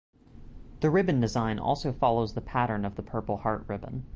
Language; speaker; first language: English; native; English